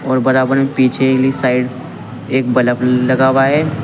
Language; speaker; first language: Hindi; native; Hindi